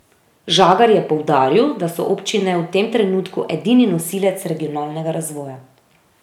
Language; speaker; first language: Slovenian; native; Slovenian